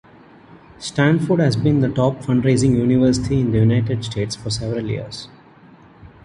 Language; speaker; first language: English; non-native, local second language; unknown